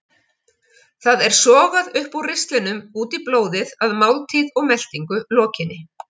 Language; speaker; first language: Icelandic; native; Icelandic